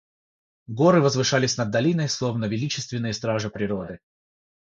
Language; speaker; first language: Russian; non-native, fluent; Georgian